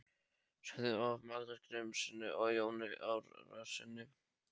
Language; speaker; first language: Icelandic; non-native, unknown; Polish